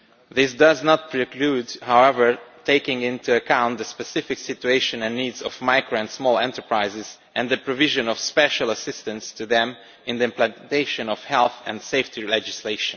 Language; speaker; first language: English; non-native, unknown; Romanian